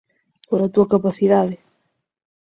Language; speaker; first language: Galician; native; Galician